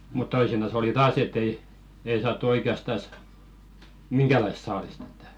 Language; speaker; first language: Finnish; native; Finnish